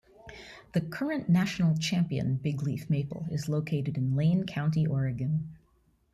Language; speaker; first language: English; native; English